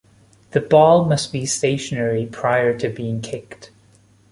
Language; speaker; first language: English; non-native, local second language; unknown